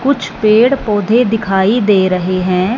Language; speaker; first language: Hindi; non-native, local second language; Punjabi